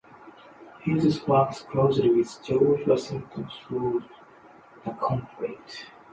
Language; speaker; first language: English; non-native, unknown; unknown